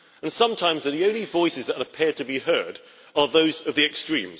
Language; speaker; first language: English; native; English